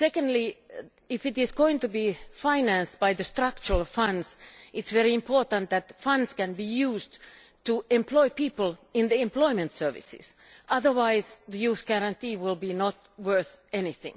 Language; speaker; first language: English; non-native, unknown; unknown